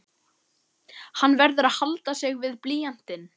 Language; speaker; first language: Icelandic; native; Icelandic